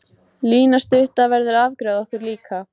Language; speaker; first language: Icelandic; native; Icelandic